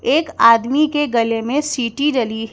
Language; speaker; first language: Hindi; native; Hindi